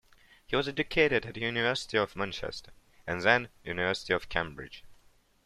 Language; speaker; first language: English; non-native, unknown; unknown